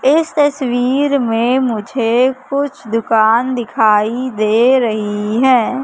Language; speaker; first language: Hindi; native; Hindi